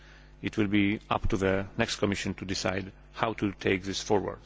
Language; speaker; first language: English; non-native, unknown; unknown